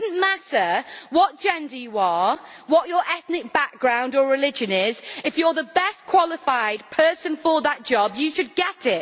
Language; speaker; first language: English; native; English